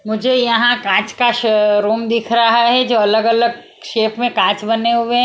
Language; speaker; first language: Hindi; non-native, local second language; Punjabi